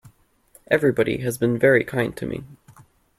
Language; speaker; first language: English; native; English